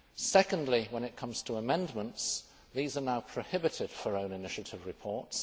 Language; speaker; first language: English; native; English